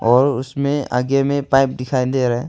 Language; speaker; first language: Hindi; non-native, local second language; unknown